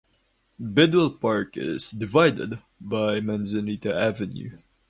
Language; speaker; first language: English; non-native, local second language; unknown